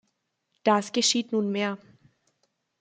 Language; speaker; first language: German; native; German